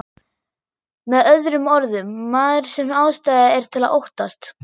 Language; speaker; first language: Icelandic; non-native, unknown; German